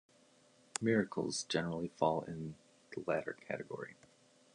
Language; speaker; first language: English; native; English